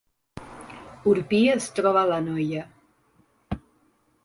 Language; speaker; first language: Catalan; non-native, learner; Spanish